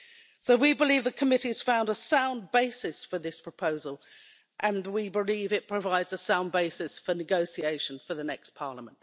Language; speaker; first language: English; native; English